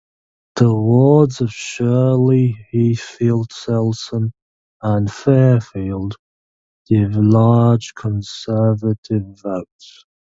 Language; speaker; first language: English; native; English